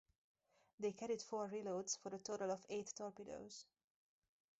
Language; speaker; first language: English; native; English